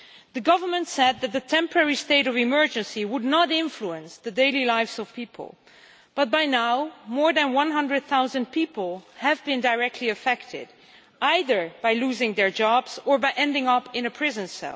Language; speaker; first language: English; non-native, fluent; Dutch